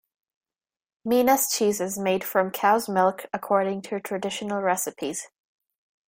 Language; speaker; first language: English; native; English